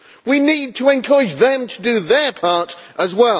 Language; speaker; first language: English; native; English